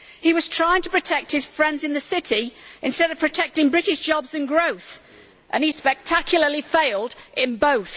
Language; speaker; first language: English; native; English